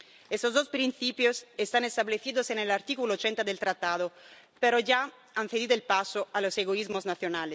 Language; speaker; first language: Spanish; non-native, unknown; Italian